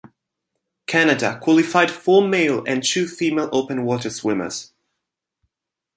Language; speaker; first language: English; non-native, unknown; Italian